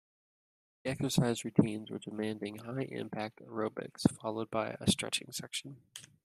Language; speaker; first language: English; native; English